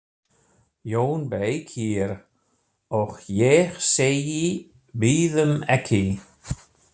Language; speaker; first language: Icelandic; non-native, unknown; German